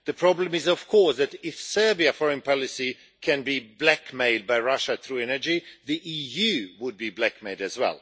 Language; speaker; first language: English; non-native, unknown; Swedish